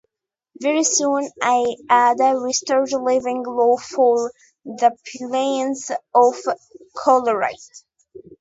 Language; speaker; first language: English; native; English